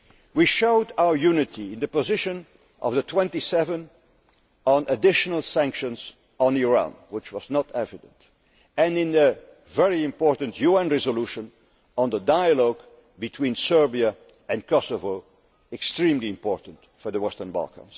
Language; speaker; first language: English; non-native, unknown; Dutch